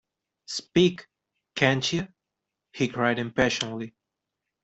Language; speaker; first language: English; non-native, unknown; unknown